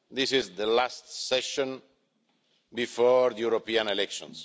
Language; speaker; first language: English; non-native, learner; Italian